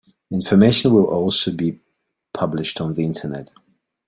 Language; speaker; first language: English; non-native, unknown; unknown